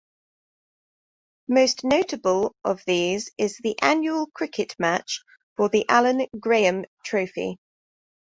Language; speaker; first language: English; native; English